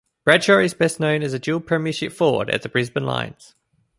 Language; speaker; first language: English; native; English